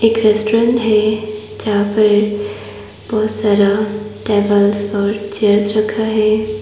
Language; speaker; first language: Hindi; non-native, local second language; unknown